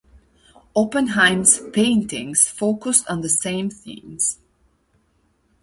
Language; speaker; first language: English; native; English